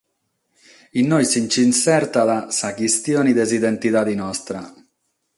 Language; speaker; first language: Sardinian; non-native, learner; Catalan